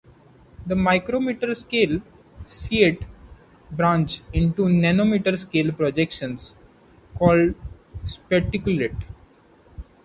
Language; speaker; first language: English; non-native, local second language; Marathi